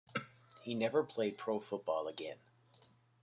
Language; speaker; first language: English; native; English